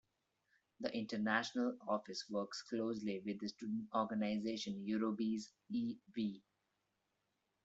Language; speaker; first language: English; non-native, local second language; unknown